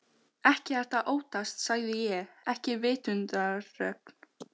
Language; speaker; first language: Icelandic; non-native, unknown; Albanian